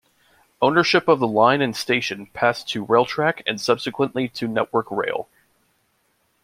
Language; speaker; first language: English; native; English